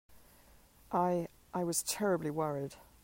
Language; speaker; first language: English; native; English